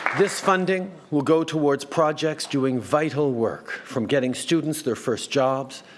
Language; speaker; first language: English; native; English